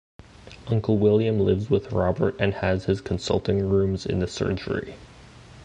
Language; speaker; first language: English; native; English